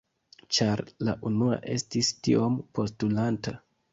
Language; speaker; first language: Esperanto; non-native, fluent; Kinyarwanda